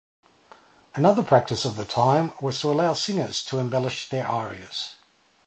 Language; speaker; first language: English; native; English